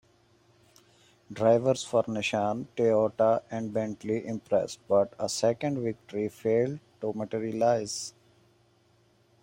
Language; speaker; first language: English; non-native, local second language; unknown